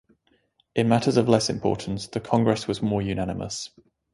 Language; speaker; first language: English; native; English